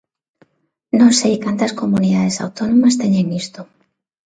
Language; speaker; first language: Galician; non-native, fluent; Spanish